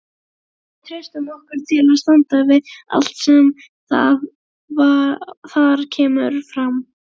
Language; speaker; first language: Icelandic; native; Icelandic